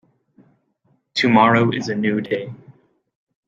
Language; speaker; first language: English; native; English